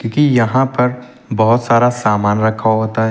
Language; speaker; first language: Hindi; native; Hindi